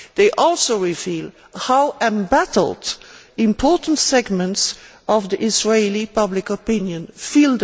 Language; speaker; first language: English; non-native, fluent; Dutch